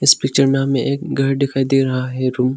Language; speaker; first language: Hindi; non-native, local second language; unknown